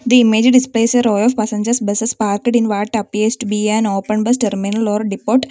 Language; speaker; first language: English; non-native, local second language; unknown